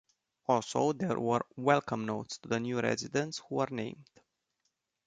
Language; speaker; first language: English; non-native, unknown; Romanian